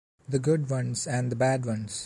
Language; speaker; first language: English; non-native, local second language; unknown